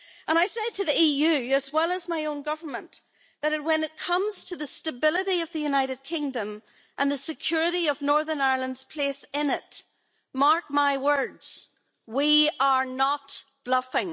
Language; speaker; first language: English; native; English